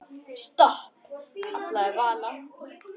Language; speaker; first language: Icelandic; native; Icelandic